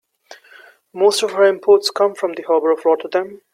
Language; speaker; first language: English; non-native, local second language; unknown